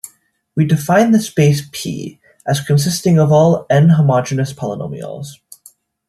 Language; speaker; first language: English; native; English